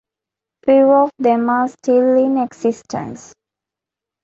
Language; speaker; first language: English; non-native, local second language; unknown